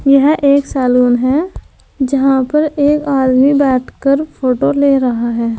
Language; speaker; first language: Hindi; native; Hindi